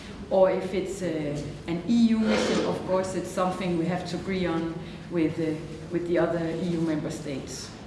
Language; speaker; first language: English; non-native, fluent; Danish